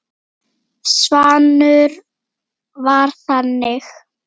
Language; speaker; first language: Icelandic; native; Icelandic